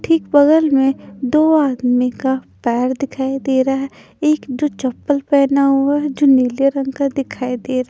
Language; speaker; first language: Hindi; non-native, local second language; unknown